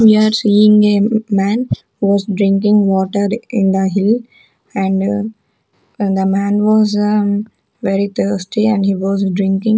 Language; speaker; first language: English; non-native, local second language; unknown